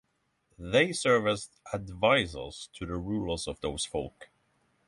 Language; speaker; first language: English; non-native, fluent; Norwegian